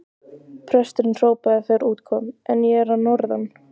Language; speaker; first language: Icelandic; native; Icelandic